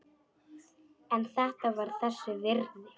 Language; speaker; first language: Icelandic; non-native, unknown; Polish